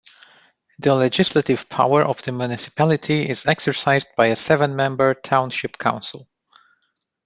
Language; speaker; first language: English; non-native, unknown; Romanian